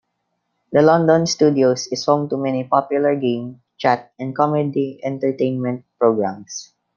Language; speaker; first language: English; non-native, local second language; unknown